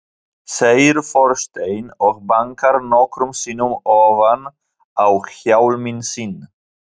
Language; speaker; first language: Icelandic; non-native, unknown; Polish